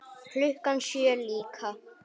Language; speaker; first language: Icelandic; native; Icelandic